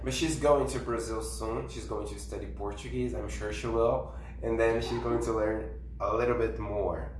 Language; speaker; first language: English; non-native, fluent; Portuguese